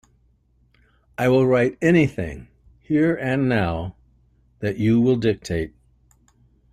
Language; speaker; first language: English; native; English